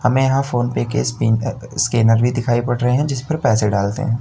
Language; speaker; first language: Hindi; native; Hindi